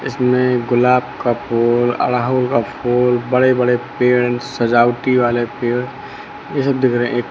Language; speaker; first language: Hindi; native; Hindi